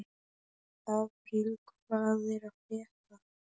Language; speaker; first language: Icelandic; non-native, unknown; Polish